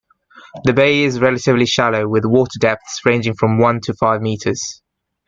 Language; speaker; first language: English; native; English